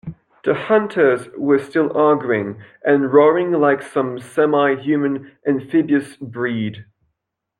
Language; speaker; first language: English; non-native, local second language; French